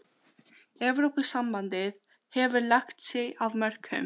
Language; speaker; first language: Icelandic; non-native, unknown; Albanian